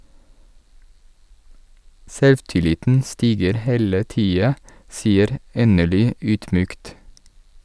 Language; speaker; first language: Norwegian; non-native, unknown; English